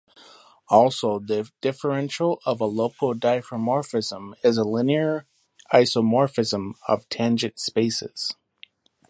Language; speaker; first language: English; native; English